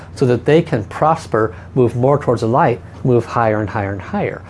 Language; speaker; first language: English; native; English